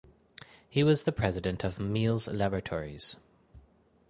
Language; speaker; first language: English; native; English